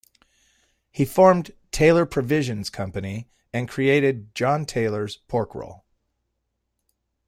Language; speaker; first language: English; native; English